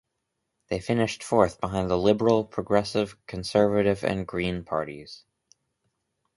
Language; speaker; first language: English; native; English